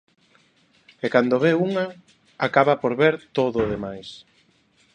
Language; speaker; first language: Galician; non-native, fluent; Spanish